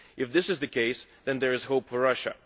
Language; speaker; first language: English; non-native, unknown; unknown